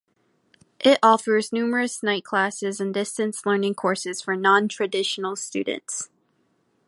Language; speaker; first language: English; native; English